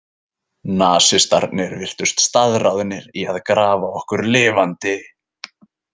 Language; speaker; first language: Icelandic; native; Icelandic